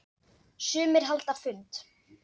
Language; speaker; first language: Icelandic; non-native, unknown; Dutch